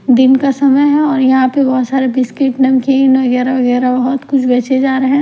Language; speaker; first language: Hindi; non-native, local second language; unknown